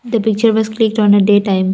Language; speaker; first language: English; non-native, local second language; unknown